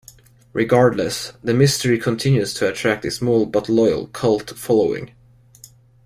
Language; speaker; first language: English; non-native, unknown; Swedish